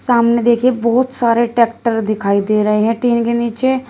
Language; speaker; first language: Hindi; native; Hindi